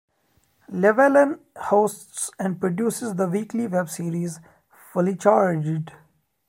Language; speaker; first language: English; non-native, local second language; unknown